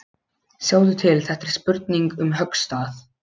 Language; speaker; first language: Icelandic; non-native, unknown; Polish